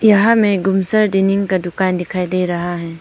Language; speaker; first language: Hindi; non-native, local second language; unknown